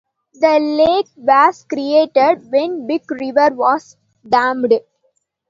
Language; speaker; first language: English; non-native, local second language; Tamil